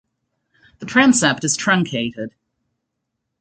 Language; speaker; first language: English; native; English